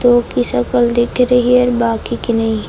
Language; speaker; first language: Hindi; native; Hindi